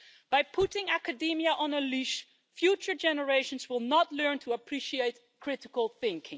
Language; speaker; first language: English; non-native, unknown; Dutch